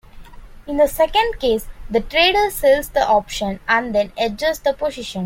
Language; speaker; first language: English; non-native, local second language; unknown